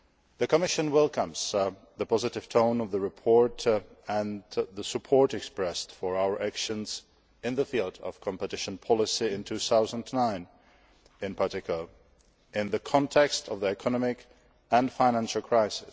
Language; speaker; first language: English; non-native, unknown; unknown